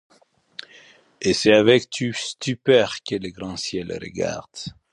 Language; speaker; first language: French; non-native, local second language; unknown